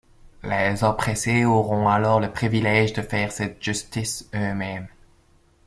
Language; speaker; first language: French; native; French